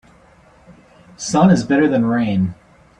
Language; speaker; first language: English; native; English